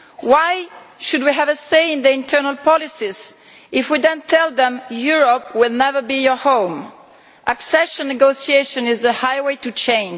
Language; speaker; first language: English; non-native, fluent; Italian